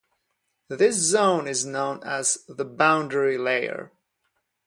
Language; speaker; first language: English; non-native, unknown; Polish